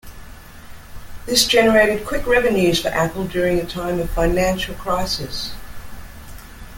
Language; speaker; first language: English; native; English